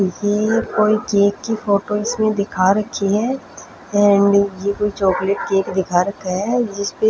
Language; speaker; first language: Hindi; non-native, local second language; Punjabi